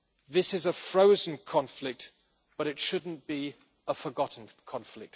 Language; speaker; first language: English; non-native, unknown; German